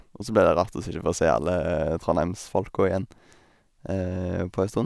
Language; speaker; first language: Norwegian; native; Norwegian